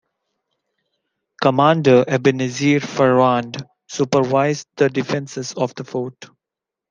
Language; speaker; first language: English; non-native, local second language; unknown